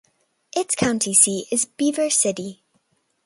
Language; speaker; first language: English; native; English